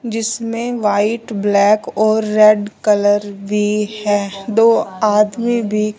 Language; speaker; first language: Hindi; non-native, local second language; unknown